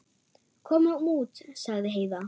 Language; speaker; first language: Icelandic; non-native, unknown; German